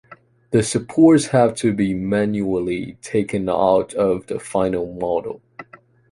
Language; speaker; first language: English; non-native, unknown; Chinese